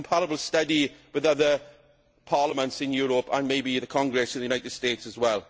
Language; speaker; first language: English; native; English